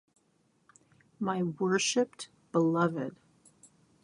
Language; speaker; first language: English; native; English